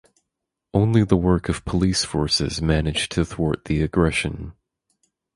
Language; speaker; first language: English; native; English